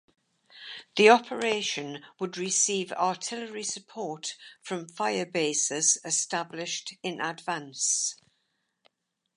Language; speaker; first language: English; native; English